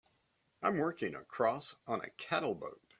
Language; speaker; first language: English; native; English